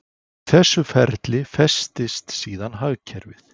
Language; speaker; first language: Icelandic; native; Icelandic